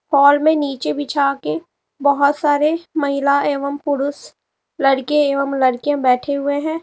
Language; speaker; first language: Hindi; native; Hindi